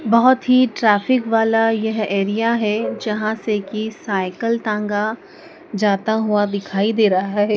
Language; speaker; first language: Hindi; native; Hindi